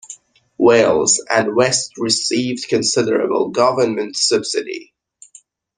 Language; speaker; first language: English; non-native, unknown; Persian